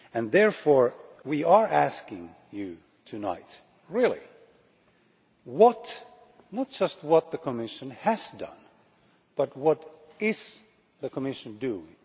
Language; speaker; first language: English; non-native, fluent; Finnish